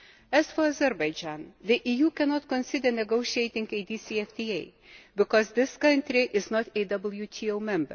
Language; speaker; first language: English; non-native, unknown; Lithuanian